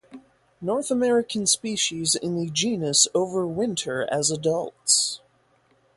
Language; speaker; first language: English; native; English